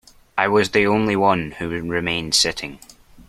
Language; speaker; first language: English; native; English